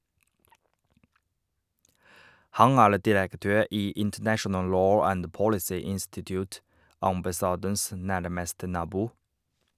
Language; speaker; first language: Norwegian; non-native, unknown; Chinese